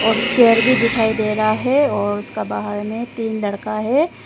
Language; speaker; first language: Hindi; early bilingual, other home language; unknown